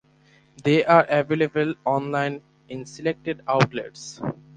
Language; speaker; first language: English; non-native, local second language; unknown